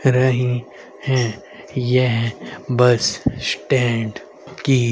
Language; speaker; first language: Hindi; native; Hindi